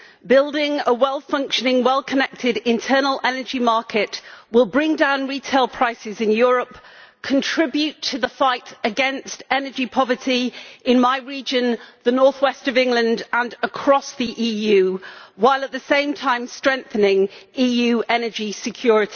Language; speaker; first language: English; native; English